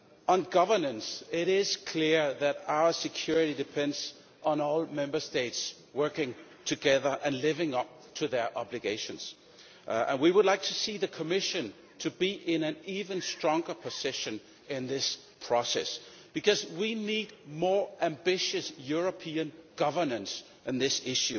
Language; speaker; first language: English; non-native, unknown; Danish